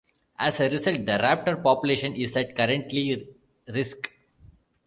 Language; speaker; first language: English; non-native, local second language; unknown